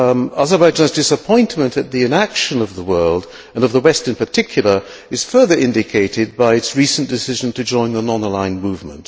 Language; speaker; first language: English; non-native, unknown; Hungarian